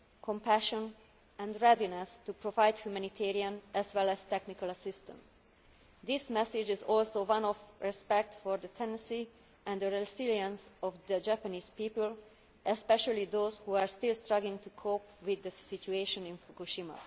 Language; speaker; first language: English; non-native, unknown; Hungarian